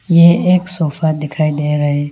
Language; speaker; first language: Hindi; non-native, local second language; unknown